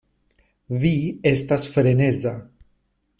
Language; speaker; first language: Esperanto; non-native, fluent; Spanish